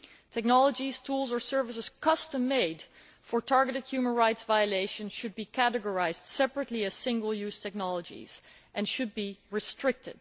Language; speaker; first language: English; non-native, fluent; Dutch